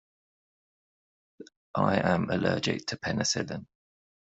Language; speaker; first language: English; native; English